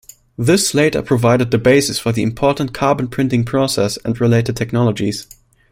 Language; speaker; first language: English; non-native, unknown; German